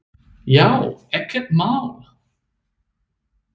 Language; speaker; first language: Icelandic; non-native, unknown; English